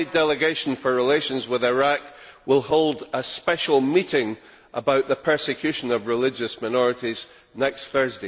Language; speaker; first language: English; native; English